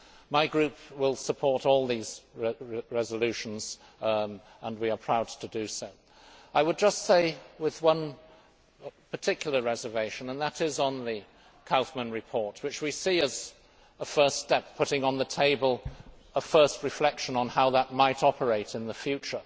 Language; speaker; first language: English; native; English